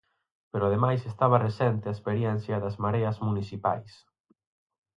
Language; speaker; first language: Galician; native; Galician